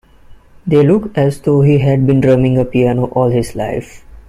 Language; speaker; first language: English; non-native, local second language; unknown